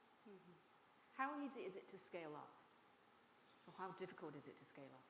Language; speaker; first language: English; non-native, fluent; Chinese